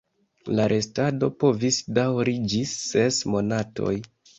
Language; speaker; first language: Esperanto; non-native, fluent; Kinyarwanda